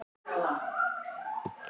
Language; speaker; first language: Icelandic; non-native, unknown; Polish